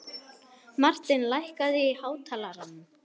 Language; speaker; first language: Icelandic; native; Icelandic